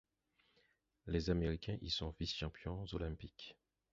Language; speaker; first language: French; non-native, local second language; Haitian Creole